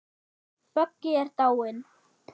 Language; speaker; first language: Icelandic; non-native, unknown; German